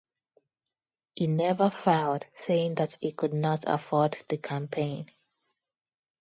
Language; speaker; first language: English; non-native, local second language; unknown